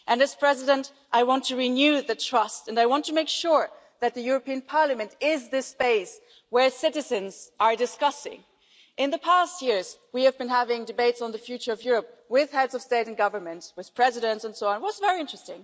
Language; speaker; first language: English; non-native, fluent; German